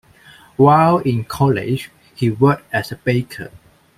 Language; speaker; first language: English; non-native, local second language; Cantonese